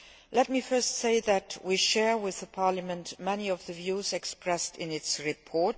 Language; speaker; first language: English; non-native, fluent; Luxembourgish